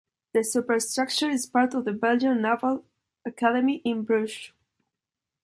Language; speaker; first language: English; non-native, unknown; Spanish